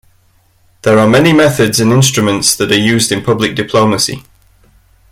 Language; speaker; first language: English; native; English